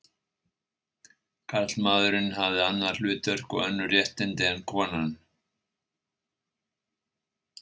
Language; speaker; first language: Icelandic; native; Icelandic